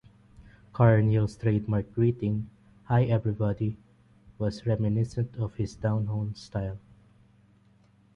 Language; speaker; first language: English; non-native, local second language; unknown